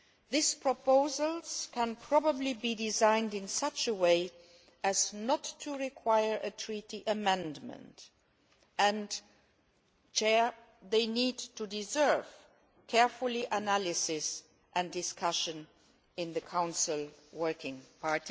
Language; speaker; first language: English; non-native, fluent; Luxembourgish